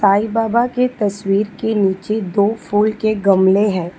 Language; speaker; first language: Hindi; non-native, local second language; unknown